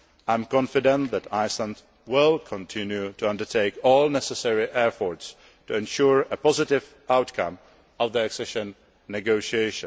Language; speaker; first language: English; non-native, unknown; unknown